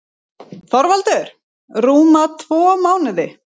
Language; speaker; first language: Icelandic; native; Icelandic